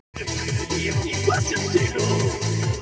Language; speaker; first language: Icelandic; non-native, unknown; Polish